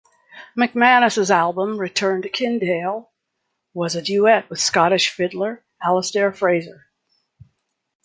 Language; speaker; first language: English; native; English